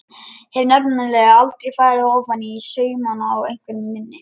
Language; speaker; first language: Icelandic; non-native, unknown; Lithuanian